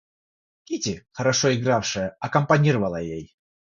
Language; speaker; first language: Russian; non-native, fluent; Georgian